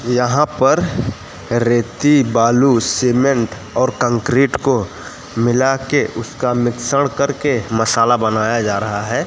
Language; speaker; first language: Hindi; non-native, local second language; Gujarati